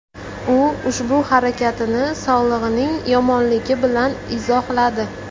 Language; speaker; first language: Uzbek; native; Uzbek